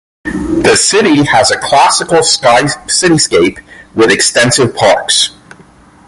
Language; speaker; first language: English; native; English